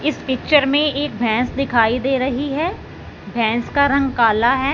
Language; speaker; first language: Hindi; non-native, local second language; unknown